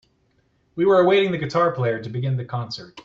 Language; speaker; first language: English; native; English